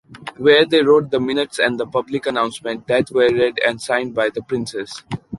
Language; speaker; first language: English; non-native, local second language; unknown